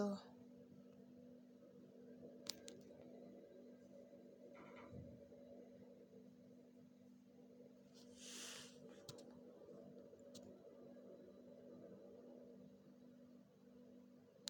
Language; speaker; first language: Hausa; native; Hausa